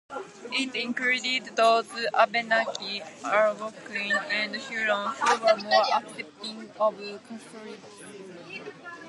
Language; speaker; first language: English; non-native, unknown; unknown